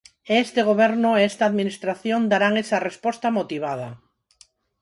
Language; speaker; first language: Galician; non-native, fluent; Spanish